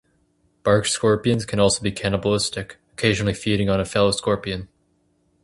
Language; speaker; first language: English; native; English